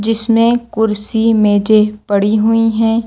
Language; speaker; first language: Hindi; native; Hindi